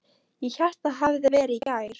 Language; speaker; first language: Icelandic; non-native, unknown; Polish